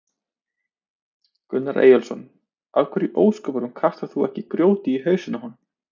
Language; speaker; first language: Icelandic; native; Icelandic